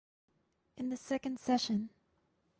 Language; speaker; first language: English; native; English